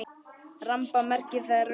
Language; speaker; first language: Icelandic; native; Icelandic